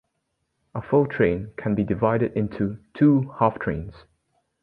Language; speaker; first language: English; native; English